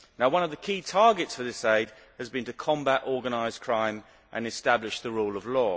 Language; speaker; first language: English; native; English